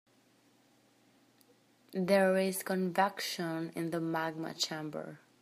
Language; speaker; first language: English; native; English